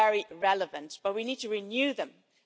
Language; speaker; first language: English; non-native, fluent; German